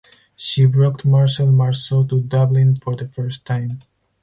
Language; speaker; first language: English; non-native, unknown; Spanish